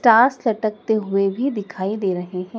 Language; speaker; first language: Hindi; native; Hindi